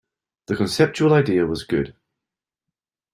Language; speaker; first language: English; native; English